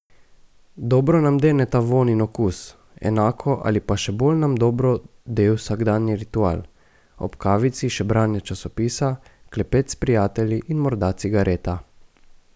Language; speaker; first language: Slovenian; native; Slovenian